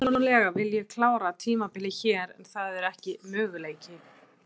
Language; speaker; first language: Icelandic; native; Icelandic